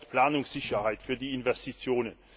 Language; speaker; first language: German; non-native, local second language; Luxembourgish